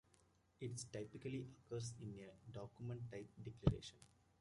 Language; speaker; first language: English; native; English